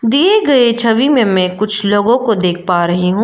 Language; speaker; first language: Hindi; non-native, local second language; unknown